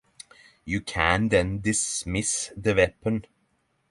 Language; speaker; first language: English; non-native, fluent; Norwegian